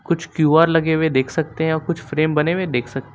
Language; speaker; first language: Hindi; native; Hindi